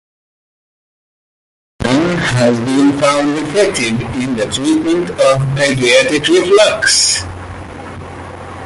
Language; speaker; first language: English; non-native, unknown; Arabic